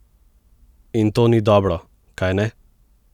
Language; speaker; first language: Slovenian; native; Slovenian